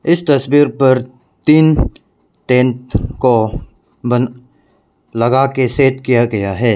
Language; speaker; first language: Hindi; non-native, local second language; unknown